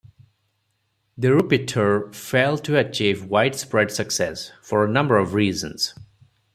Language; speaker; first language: English; non-native, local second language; Odia